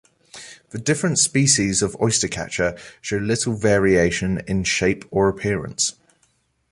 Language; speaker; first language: English; native; English